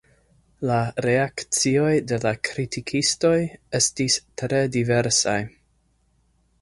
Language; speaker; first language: Esperanto; non-native, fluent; English